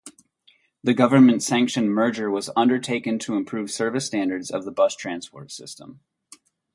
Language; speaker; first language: English; native; English